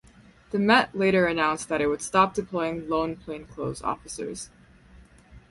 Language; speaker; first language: English; native; English